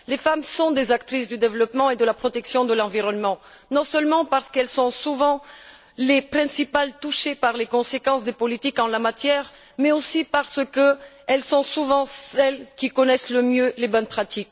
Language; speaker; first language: French; non-native, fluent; Bulgarian